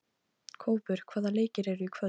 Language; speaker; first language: Icelandic; non-native, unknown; Polish